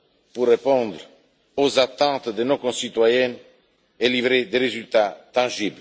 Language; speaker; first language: French; non-native, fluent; Italian